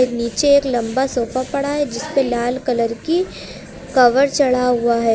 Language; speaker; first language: Hindi; native; Hindi